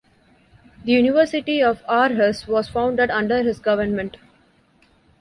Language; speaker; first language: English; non-native, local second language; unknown